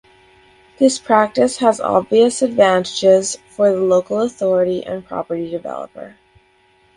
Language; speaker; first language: English; native; English